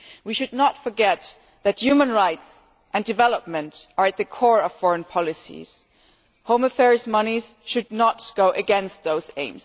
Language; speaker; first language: English; non-native, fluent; German